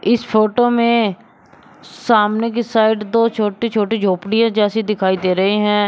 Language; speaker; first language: Hindi; native; Hindi